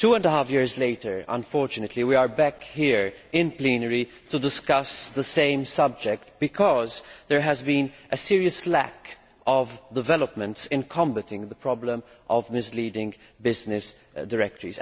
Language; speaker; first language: English; non-native, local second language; Maltese